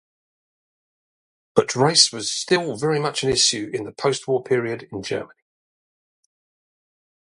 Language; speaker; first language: English; native; English